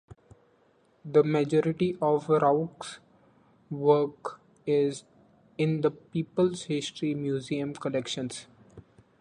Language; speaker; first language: English; non-native, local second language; Marathi